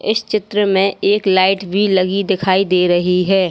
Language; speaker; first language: Hindi; native; Hindi